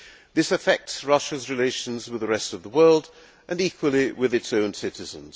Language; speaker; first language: English; non-native, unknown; Hungarian